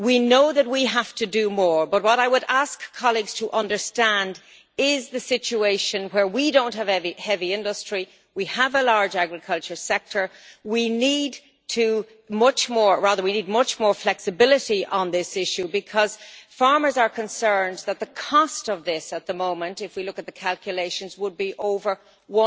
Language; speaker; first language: English; native; English